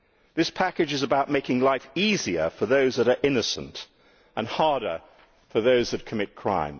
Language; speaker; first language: English; native; English